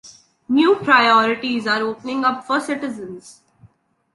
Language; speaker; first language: English; non-native, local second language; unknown